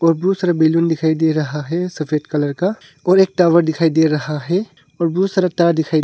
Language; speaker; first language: Hindi; early bilingual, other home language; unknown